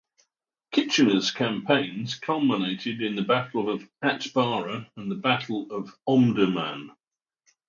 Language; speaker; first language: English; native; English